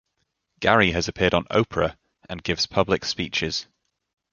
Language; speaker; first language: English; native; English